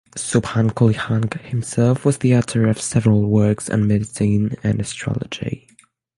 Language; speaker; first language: English; non-native, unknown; French